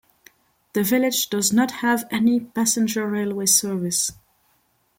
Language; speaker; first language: English; non-native, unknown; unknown